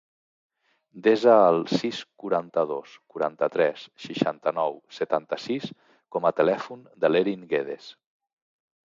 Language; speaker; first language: Catalan; native; Catalan